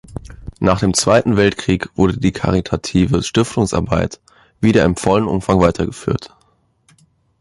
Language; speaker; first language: German; native; German